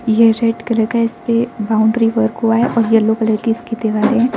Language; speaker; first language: Hindi; non-native, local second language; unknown